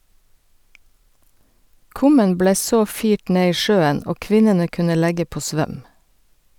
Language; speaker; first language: Norwegian; native; Norwegian